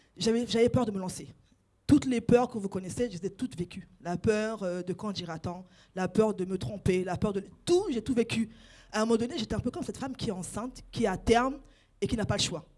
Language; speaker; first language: French; non-native, local second language; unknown